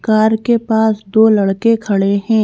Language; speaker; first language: Hindi; native; Hindi